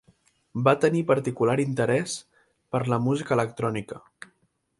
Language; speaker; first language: Catalan; native; Catalan